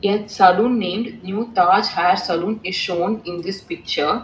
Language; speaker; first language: English; non-native, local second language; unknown